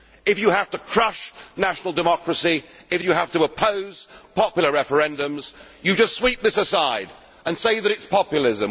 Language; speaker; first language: English; native; English